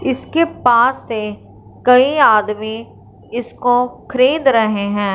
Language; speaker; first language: Hindi; non-native, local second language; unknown